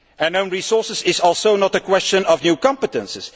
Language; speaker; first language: English; non-native, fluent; Dutch